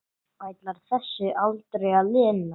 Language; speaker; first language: Icelandic; non-native, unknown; English